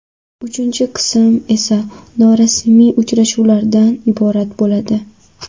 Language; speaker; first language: Uzbek; non-native, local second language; Kara-Kalpak